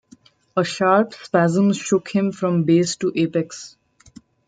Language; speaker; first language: English; non-native, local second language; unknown